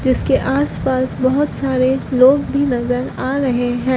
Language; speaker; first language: Hindi; native; Hindi